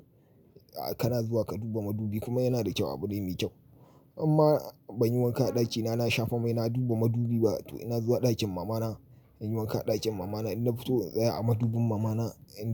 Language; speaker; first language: Hausa; native; Hausa